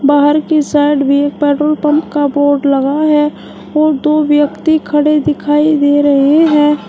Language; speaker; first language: Hindi; native; Hindi